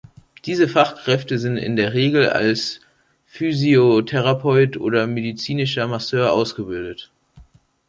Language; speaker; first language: German; native; German